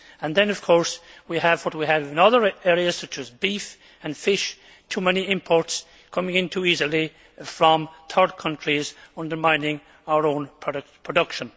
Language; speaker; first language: English; native; English